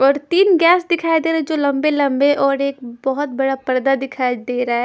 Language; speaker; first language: Hindi; non-native, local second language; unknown